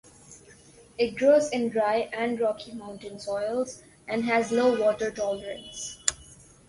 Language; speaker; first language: English; non-native, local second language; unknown